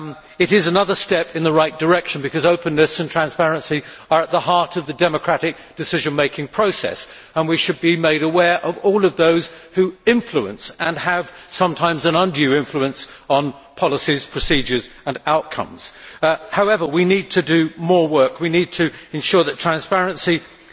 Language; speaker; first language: English; native; English